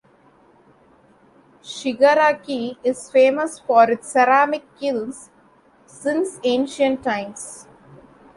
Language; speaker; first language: English; non-native, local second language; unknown